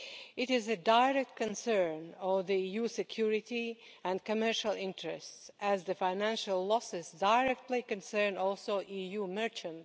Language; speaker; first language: English; non-native, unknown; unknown